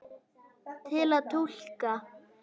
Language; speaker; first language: Icelandic; native; Icelandic